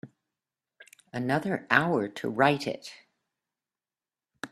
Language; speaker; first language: English; native; English